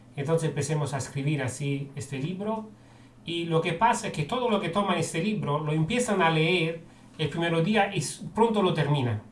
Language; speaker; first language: Spanish; non-native, fluent; Italian